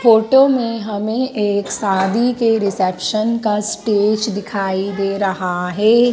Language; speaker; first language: Hindi; native; Hindi